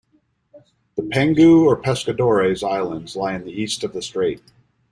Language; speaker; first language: English; native; English